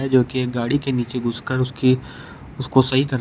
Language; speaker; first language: Hindi; native; Hindi